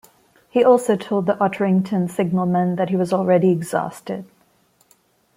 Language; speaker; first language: English; non-native, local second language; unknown